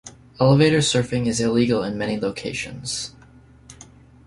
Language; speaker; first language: English; native; English